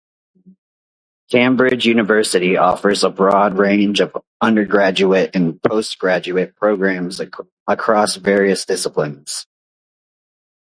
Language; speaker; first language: English; native; English